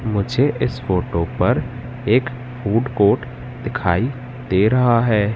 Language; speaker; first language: Hindi; native; Hindi